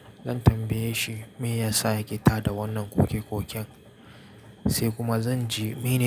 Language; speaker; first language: Hausa; native; Hausa